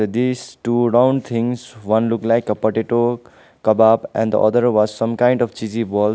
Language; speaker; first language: English; non-native, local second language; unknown